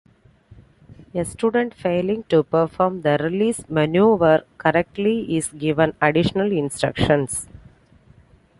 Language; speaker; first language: English; non-native, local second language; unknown